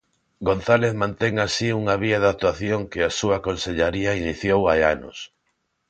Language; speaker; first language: Galician; non-native, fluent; Spanish